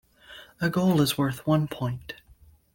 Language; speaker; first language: English; native; English